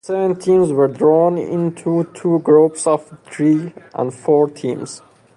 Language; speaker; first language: English; non-native, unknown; Persian